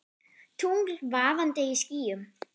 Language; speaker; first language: Icelandic; non-native, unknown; German